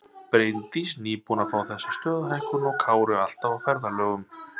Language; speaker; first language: Icelandic; native; Icelandic